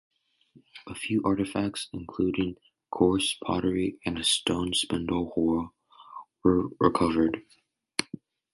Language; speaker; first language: English; native; English